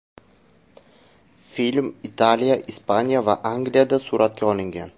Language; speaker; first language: Uzbek; native; Uzbek